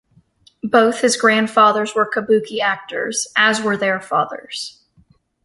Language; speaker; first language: English; native; English